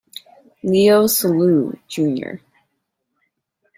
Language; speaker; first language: English; native; English